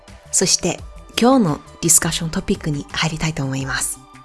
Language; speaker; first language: Japanese; non-native, fluent; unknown